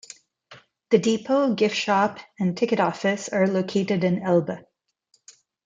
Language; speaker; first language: English; non-native, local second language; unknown